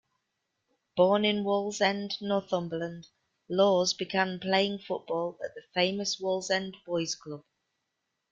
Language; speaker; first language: English; native; English